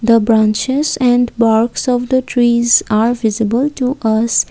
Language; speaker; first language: English; non-native, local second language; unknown